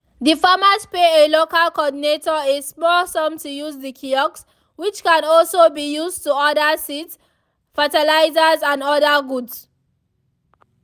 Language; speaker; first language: English; non-native, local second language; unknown